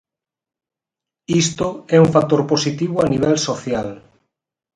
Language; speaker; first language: Galician; native; Galician